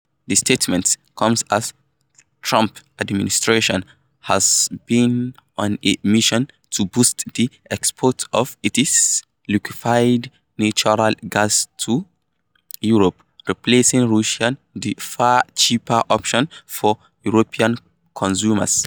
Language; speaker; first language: English; non-native, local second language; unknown